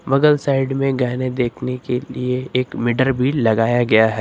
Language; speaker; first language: Hindi; native; Hindi